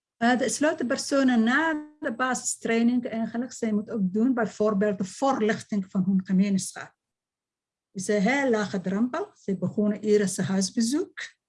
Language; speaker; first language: Dutch; non-native, fluent; Somali